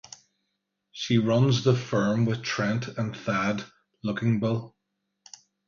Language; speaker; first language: English; native; English